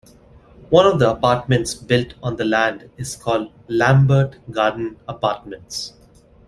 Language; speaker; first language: English; non-native, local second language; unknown